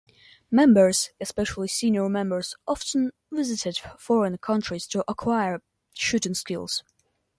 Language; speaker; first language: English; non-native, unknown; Russian